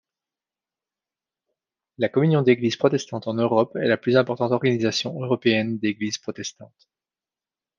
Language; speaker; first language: French; native; French